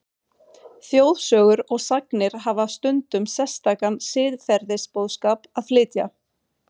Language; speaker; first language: Icelandic; non-native, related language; Swedish